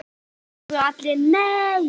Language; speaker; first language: Icelandic; native; Icelandic